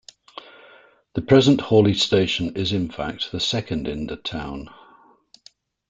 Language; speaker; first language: English; native; English